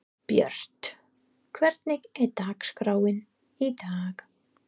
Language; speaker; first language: Icelandic; non-native, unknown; English